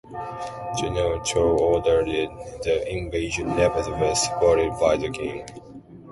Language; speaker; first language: English; non-native, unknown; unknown